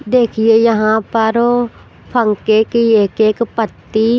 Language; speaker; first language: Hindi; non-native, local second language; Punjabi